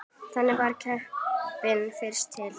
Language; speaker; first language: Icelandic; native; Icelandic